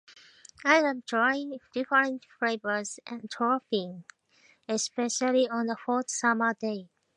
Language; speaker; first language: English; non-native, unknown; Japanese